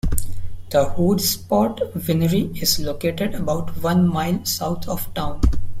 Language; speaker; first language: English; non-native, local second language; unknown